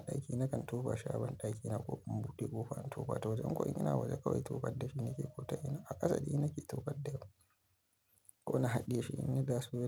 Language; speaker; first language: Hausa; native; Hausa